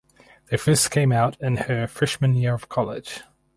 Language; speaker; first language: English; native; English